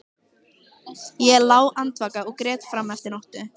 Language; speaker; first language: Icelandic; native; Icelandic